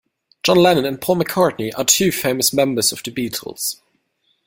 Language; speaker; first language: English; non-native, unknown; German